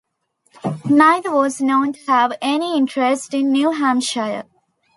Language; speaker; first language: English; non-native, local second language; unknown